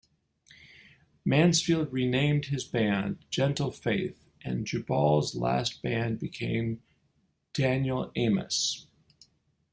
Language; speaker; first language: English; native; English